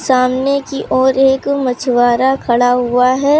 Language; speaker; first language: Hindi; native; Hindi